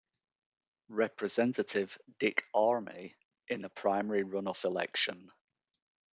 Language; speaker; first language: English; native; English